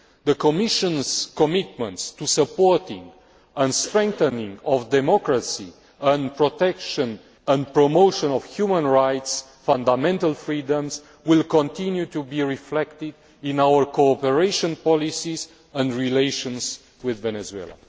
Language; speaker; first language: English; non-native, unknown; Romanian